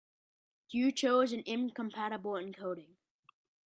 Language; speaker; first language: English; native; English